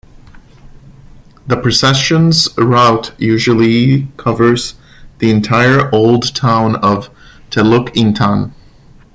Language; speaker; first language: English; non-native, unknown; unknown